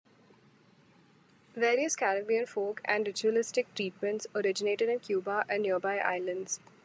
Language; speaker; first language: English; non-native, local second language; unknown